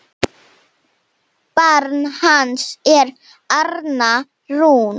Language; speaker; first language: Icelandic; non-native, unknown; Slovenian